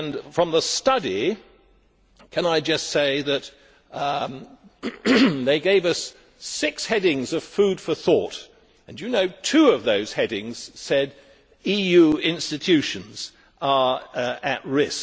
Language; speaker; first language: English; native; English